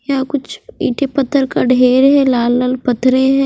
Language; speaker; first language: Hindi; non-native, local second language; Punjabi